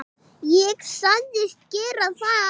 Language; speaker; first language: Icelandic; non-native, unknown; English